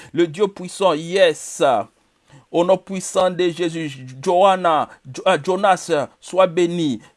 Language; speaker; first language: French; non-native, local second language; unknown